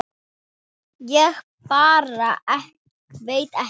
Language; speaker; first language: Icelandic; non-native, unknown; Thai